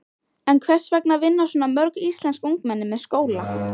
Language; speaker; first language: Icelandic; native; Icelandic